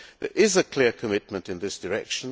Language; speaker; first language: English; non-native, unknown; Hungarian